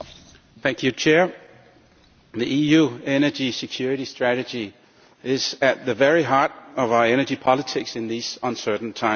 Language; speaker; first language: English; non-native, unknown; Danish